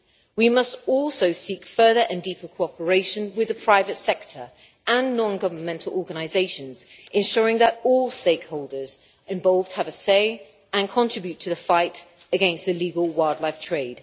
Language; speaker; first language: English; native; English